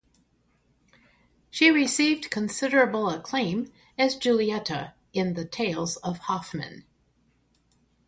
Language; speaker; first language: English; native; English